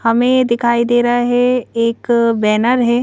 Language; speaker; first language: Hindi; native; Hindi